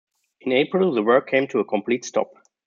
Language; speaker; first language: English; non-native, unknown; German